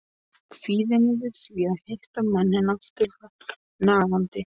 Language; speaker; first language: Icelandic; non-native, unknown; Polish